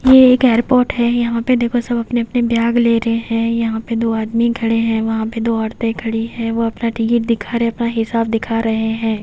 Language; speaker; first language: Hindi; native; Hindi